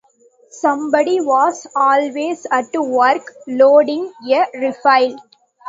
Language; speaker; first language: English; non-native, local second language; Tamil